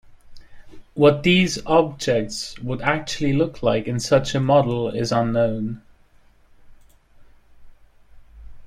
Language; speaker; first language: English; native; English